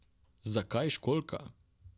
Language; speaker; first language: Slovenian; non-native, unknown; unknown